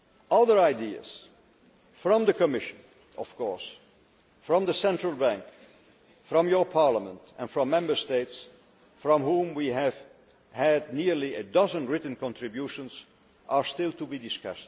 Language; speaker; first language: English; non-native, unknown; Dutch